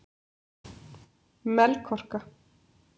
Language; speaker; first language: Icelandic; native; Icelandic